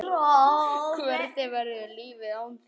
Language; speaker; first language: Icelandic; native; Icelandic